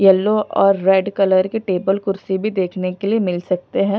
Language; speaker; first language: Hindi; non-native, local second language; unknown